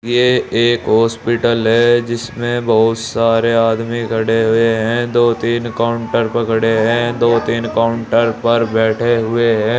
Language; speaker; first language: Hindi; native; Hindi